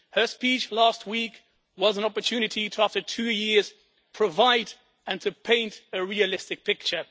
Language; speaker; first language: English; non-native, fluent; Dutch